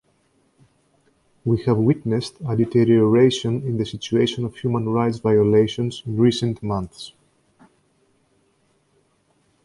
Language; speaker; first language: English; native; English